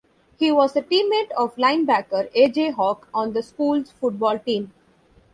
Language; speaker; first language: English; non-native, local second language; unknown